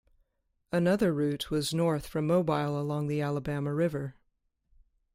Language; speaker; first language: English; native; English